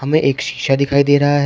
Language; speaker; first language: Hindi; native; Hindi